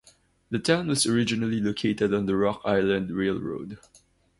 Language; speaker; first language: English; non-native, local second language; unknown